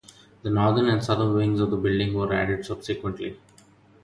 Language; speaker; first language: English; non-native, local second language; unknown